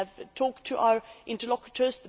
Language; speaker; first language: English; non-native, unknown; Swedish